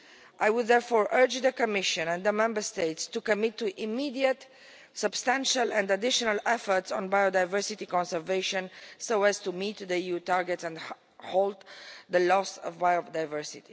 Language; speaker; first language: English; non-native, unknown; Romanian